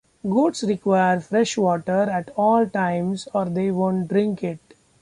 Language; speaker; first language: English; non-native, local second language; Marathi